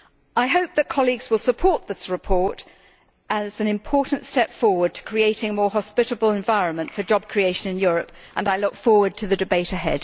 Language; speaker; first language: English; native; English